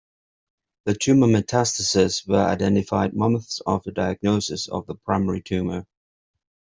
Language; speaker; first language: English; native; English